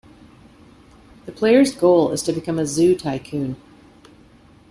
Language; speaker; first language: English; native; English